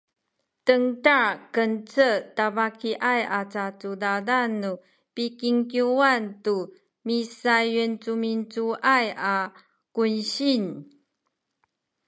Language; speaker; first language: Sakizaya; non-native, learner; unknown